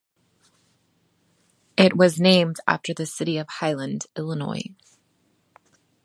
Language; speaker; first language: English; native; English